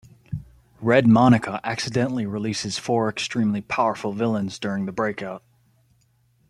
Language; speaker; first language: English; native; English